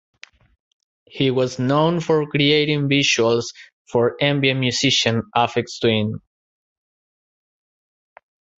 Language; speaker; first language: English; non-native, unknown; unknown